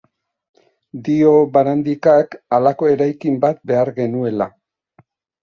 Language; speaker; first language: Basque; native; Basque